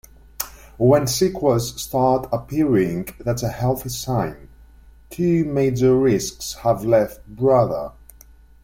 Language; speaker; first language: English; native; English